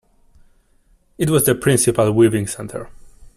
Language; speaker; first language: English; non-native, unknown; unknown